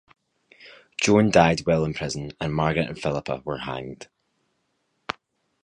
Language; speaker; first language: English; native; English